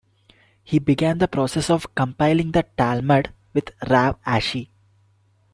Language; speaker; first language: English; non-native, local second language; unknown